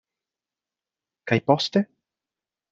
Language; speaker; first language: Esperanto; non-native, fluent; Italian